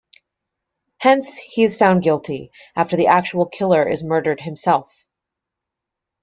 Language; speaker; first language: English; native; English